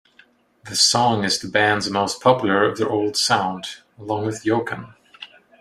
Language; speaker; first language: English; non-native, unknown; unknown